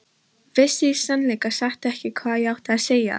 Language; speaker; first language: Icelandic; non-native, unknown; Polish